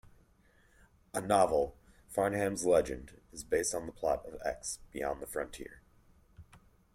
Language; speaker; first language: English; native; English